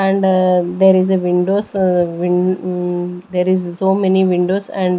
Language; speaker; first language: English; non-native, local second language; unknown